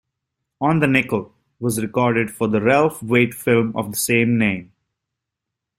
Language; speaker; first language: English; native; English